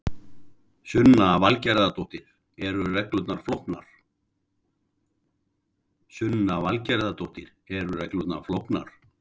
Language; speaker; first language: Icelandic; native; Icelandic